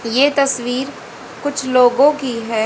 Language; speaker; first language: Hindi; native; Hindi